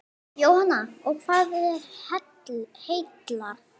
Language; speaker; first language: Icelandic; native; Icelandic